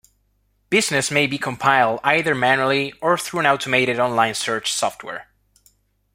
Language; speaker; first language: English; non-native, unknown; Spanish